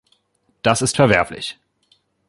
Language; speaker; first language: German; native; German